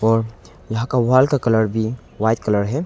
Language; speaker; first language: Hindi; non-native, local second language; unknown